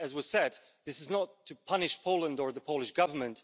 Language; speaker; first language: English; non-native, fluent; Slovak